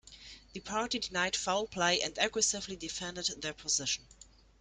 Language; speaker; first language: English; non-native, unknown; German